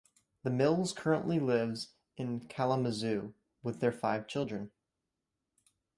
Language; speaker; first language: English; native; English